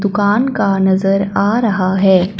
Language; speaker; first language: Hindi; non-native, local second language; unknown